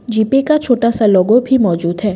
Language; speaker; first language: Hindi; non-native, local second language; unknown